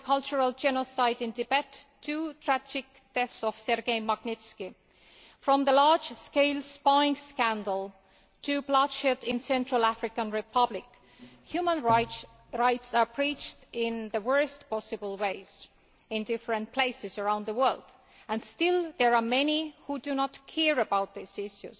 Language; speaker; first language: English; non-native, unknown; Estonian